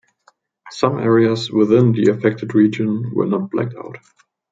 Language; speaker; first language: English; non-native, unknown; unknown